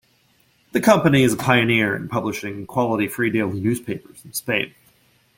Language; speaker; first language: English; native; English